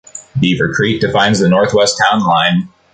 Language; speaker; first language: English; native; English